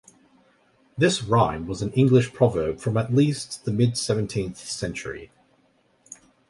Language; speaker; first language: English; native; English